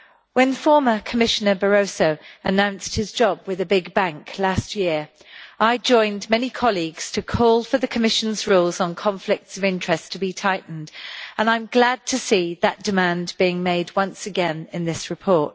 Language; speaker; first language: English; native; English